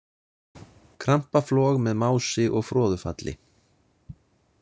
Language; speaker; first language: Icelandic; native; Icelandic